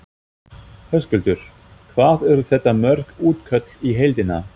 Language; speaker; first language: Icelandic; non-native, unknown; German